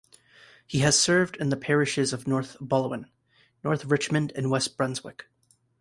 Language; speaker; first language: English; native; English